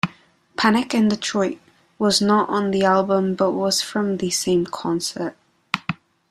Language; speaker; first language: English; non-native, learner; Spanish